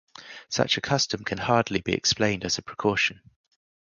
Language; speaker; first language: English; native; English